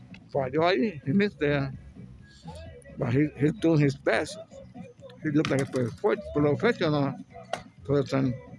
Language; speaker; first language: English; non-native, fluent; Spanish